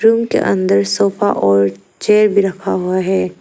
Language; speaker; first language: Hindi; early bilingual, other home language; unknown